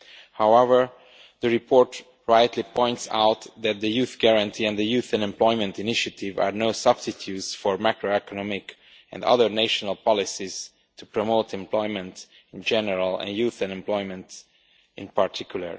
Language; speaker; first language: English; non-native, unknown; Romanian